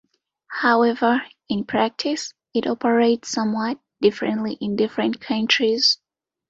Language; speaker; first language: English; non-native, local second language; Ganda